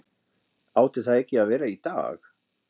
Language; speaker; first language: Icelandic; non-native, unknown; German